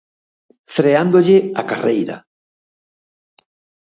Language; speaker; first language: Galician; native; Galician